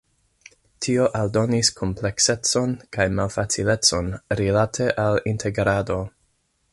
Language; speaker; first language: Esperanto; non-native, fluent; English